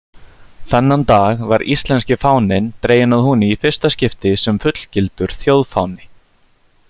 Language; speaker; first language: Icelandic; native; Icelandic